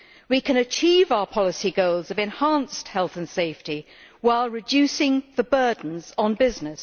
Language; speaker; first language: English; native; English